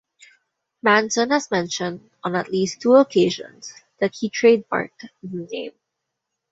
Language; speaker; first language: English; non-native, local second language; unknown